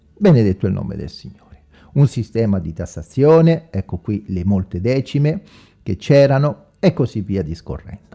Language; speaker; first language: Italian; non-native, fluent; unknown